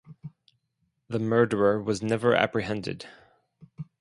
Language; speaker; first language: English; non-native, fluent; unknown